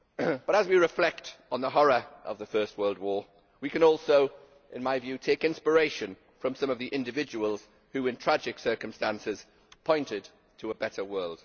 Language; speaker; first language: English; native; English